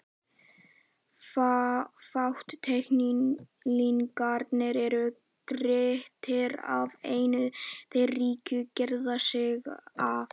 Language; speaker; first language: Icelandic; native; Icelandic